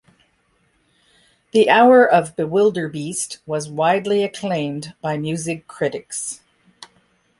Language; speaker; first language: English; native; English